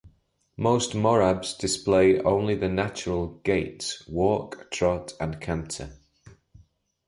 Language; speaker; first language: English; native; English